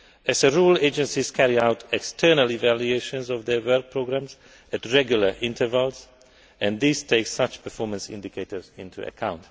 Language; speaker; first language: English; non-native, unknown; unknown